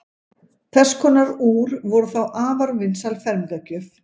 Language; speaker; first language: Icelandic; native; Icelandic